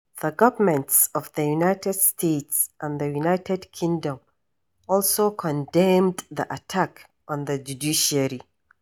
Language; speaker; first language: English; non-native, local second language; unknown